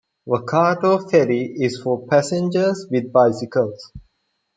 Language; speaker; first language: English; non-native, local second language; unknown